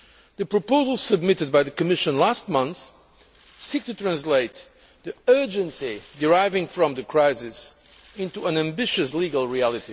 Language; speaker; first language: English; non-native, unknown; Portuguese